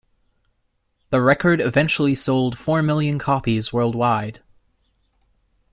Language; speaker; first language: English; non-native, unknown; German